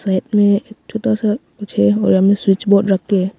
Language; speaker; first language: Hindi; non-native, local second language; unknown